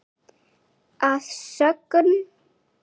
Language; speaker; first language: Icelandic; native; Icelandic